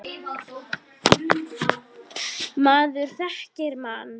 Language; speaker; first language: Icelandic; native; Icelandic